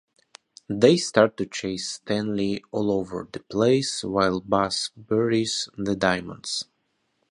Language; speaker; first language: English; non-native, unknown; Russian